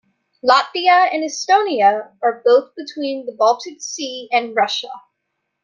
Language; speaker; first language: English; native; English